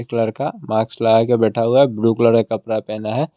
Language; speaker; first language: Hindi; non-native, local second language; Assamese